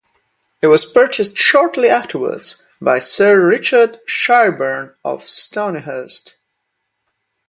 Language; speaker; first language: English; non-native, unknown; Polish